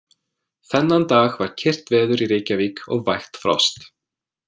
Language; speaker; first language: Icelandic; non-native, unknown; English